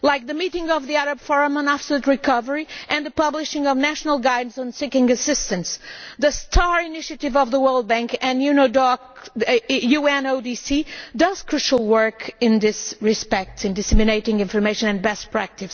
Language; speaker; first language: English; non-native, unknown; Portuguese